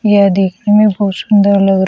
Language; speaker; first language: Hindi; native; Hindi